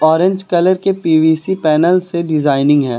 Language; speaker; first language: Hindi; native; Hindi